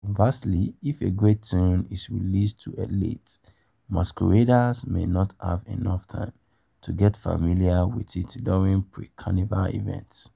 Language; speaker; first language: English; non-native, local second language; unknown